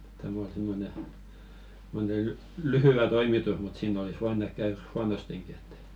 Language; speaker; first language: Finnish; native; Finnish